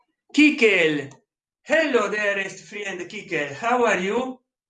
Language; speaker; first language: English; non-native, learner; Italian